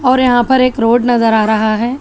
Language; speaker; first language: Hindi; non-native, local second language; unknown